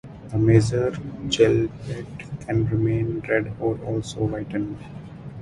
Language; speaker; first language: English; non-native, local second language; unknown